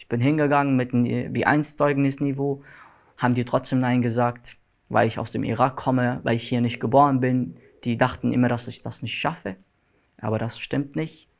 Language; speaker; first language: German; non-native, fluent; Arabic